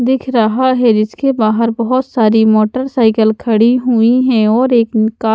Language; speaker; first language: Hindi; native; Hindi